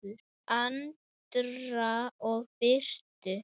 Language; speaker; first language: Icelandic; native; Icelandic